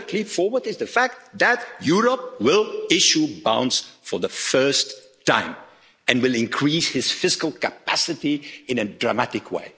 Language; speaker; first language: English; non-native, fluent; Dutch